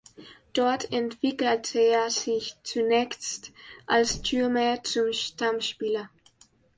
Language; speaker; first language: German; non-native, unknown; Spanish